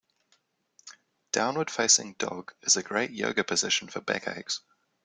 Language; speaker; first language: English; native; English